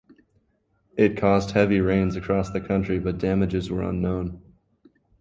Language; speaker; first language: English; native; English